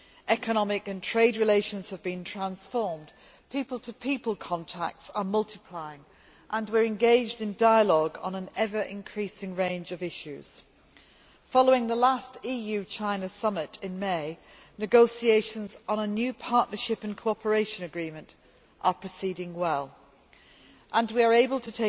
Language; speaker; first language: English; native; English